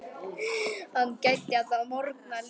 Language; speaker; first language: Icelandic; native; Icelandic